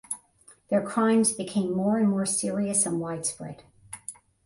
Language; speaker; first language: English; native; English